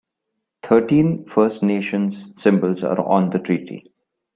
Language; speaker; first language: English; non-native, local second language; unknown